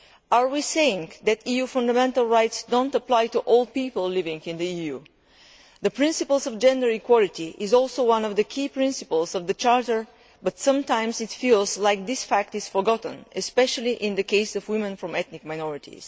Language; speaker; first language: English; non-native, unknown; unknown